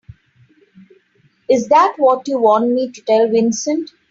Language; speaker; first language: English; non-native, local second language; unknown